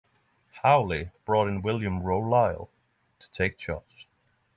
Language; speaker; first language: English; non-native, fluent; Norwegian